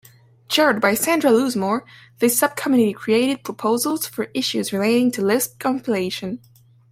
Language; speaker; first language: English; non-native, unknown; French